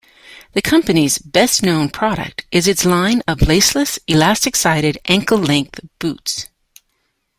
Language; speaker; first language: English; native; English